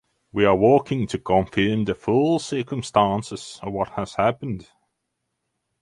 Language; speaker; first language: English; non-native, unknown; Latvian